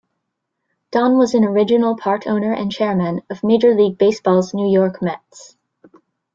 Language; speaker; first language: English; native; English